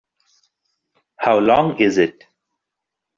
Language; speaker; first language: English; non-native, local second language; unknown